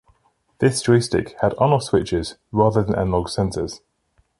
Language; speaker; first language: English; native; English